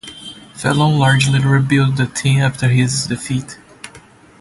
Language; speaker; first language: English; native; English